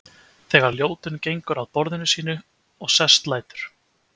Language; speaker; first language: Icelandic; native; Icelandic